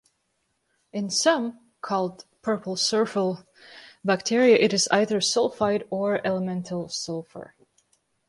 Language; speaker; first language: English; non-native, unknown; Latvian